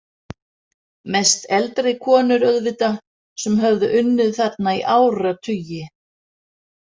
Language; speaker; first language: Icelandic; non-native, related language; Danish